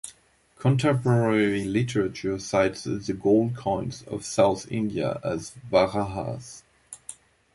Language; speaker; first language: English; non-native, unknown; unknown